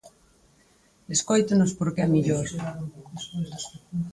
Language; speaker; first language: Galician; native; Galician